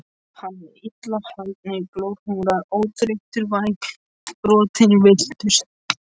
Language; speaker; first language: Icelandic; non-native, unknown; English